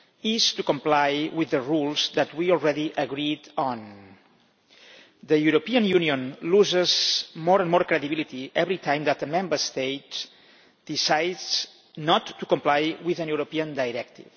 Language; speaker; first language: English; non-native, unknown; Catalan